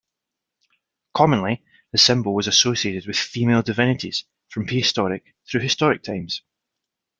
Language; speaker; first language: English; native; English